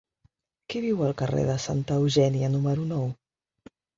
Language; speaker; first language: Catalan; non-native, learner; Spanish